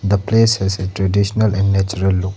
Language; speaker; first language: English; non-native, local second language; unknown